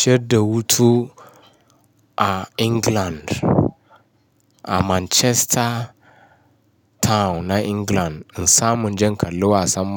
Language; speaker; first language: Hausa; non-native, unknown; Yoruba